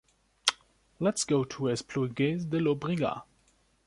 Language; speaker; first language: English; non-native, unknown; German